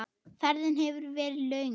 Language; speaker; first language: Icelandic; non-native, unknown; German